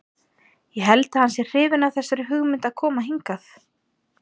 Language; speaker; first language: Icelandic; native; Icelandic